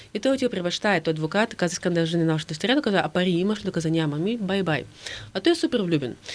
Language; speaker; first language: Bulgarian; non-native, fluent; Russian